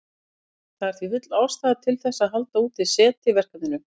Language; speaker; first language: Icelandic; native; Icelandic